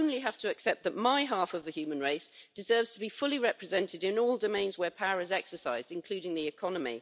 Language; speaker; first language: English; native; English